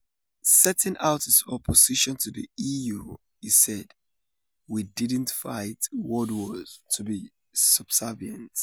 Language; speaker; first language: English; non-native, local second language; Yoruba